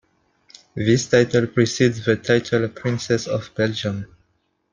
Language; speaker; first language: English; non-native, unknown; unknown